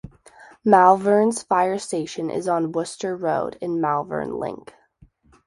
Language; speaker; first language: English; native; English